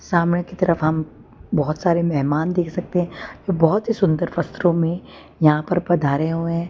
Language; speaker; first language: Hindi; non-native, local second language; Gujarati